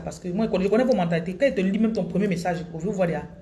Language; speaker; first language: French; non-native, local second language; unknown